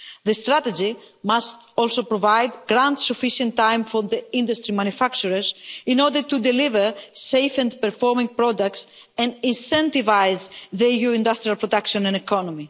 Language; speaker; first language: English; non-native, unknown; Greek